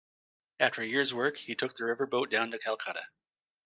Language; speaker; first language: English; native; English